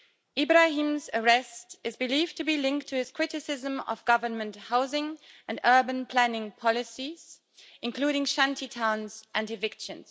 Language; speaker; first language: English; native; English